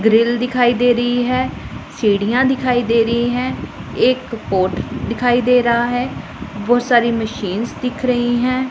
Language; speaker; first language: Hindi; non-native, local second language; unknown